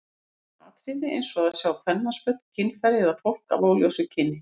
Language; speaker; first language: Icelandic; native; Icelandic